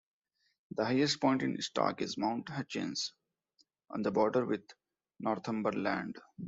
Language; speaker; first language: English; non-native, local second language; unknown